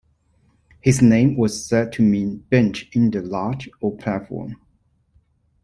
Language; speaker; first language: English; non-native, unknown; Chinese